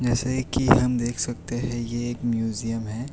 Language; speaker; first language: Hindi; non-native, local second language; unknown